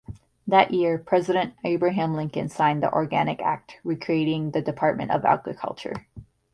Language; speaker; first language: English; native; English